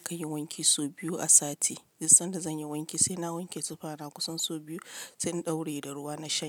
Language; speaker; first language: Hausa; non-native, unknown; Yoruba